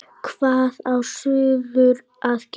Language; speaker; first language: Icelandic; native; Icelandic